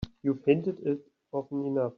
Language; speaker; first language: English; native; English